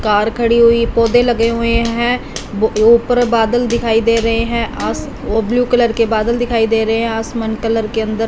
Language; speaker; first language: Hindi; non-native, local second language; Punjabi